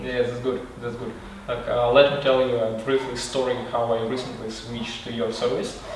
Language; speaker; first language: English; non-native, learner; Russian